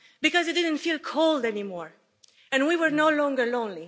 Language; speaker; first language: English; non-native, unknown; Romanian